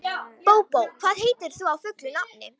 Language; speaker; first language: Icelandic; non-native, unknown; Romanian